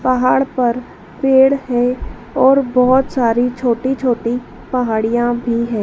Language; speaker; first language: Hindi; native; Hindi